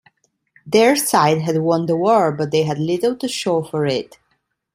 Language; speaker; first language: English; non-native, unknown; Italian